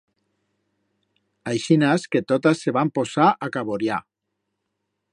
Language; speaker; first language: Aragonese; native; Aragonese